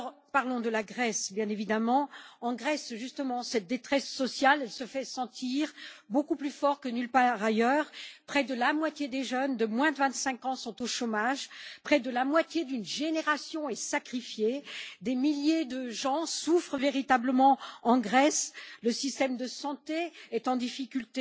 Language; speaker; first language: French; native; French